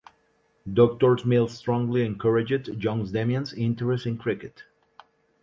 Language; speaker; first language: English; non-native, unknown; Spanish